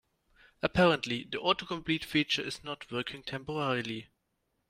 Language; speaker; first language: English; non-native, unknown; German